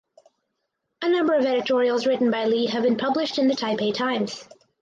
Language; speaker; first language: English; native; English